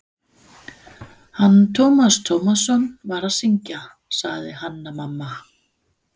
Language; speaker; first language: Icelandic; non-native, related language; Danish